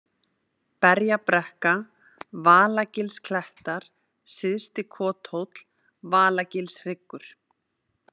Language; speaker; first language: Icelandic; native; Icelandic